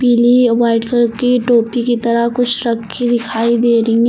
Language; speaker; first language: Hindi; native; Hindi